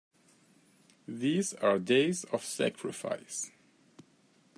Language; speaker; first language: English; native; English